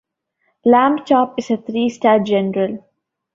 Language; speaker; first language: English; non-native, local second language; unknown